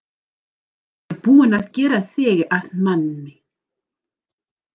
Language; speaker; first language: Icelandic; non-native, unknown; English